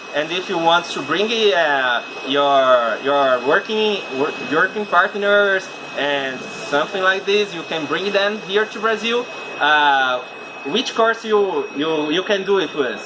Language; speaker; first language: English; non-native, fluent; Portuguese